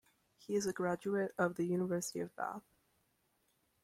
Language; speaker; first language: English; native; English